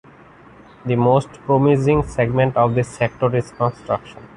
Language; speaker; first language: English; non-native, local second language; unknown